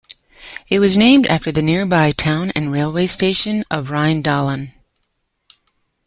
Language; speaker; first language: English; native; English